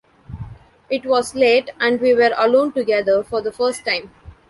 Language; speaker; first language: English; non-native, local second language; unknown